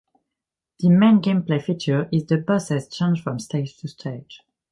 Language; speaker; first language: English; non-native, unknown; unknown